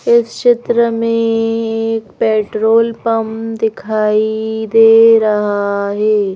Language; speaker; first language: Hindi; native; Hindi